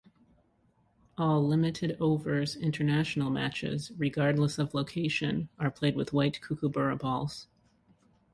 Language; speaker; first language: English; native; English